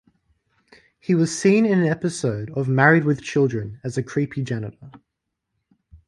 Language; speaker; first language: English; native; English